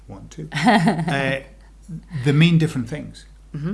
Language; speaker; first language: English; native; English